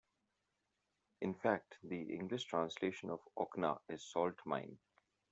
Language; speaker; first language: English; non-native, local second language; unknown